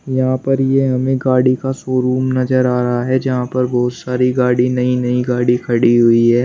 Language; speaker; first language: Hindi; native; Hindi